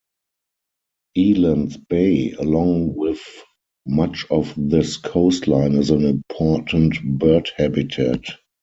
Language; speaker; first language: English; non-native, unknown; German